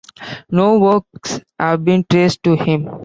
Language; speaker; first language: English; non-native, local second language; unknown